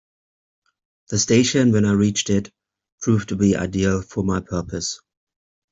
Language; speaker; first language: English; native; English